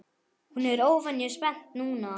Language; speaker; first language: Icelandic; non-native, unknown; German